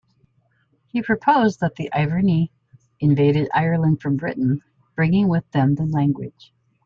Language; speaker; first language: English; native; English